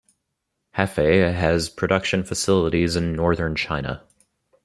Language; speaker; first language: English; native; English